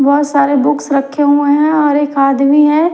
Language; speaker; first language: Hindi; native; Hindi